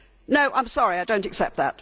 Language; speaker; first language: English; native; English